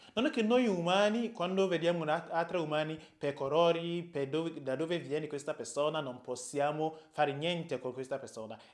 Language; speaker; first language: Italian; non-native, fluent; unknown